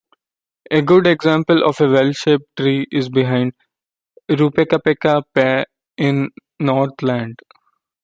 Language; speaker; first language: English; non-native, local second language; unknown